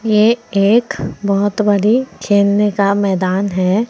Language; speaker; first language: Hindi; native; Hindi